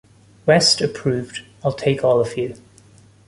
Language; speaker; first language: English; non-native, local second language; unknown